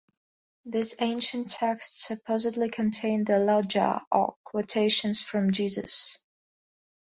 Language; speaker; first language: English; non-native, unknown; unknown